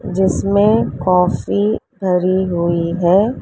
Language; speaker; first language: Hindi; native; Hindi